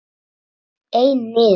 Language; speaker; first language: Icelandic; native; Icelandic